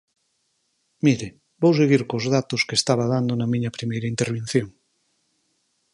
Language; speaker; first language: Galician; native; Galician